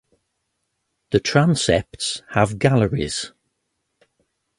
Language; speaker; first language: English; native; English